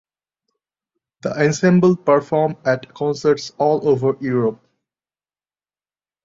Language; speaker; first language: English; non-native, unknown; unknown